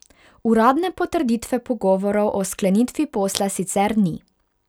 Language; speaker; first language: Slovenian; non-native, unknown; Hungarian